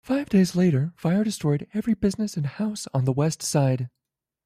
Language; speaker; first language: English; native; English